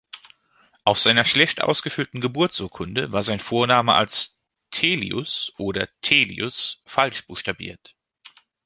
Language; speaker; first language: German; native; German